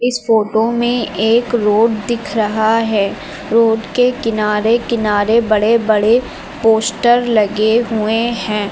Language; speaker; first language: Hindi; native; Hindi